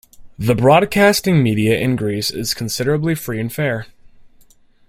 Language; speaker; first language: English; native; English